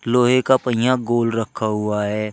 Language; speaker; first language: Hindi; native; Hindi